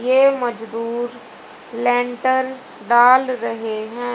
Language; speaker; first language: Hindi; native; Hindi